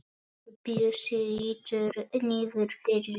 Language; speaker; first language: Icelandic; non-native, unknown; Polish